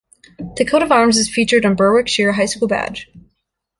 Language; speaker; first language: English; native; English